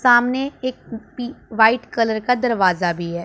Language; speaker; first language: Hindi; non-native, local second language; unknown